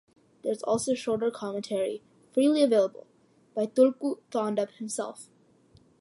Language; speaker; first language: English; early bilingual, other home language; Malayalam